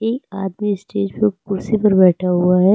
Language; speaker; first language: Hindi; native; Hindi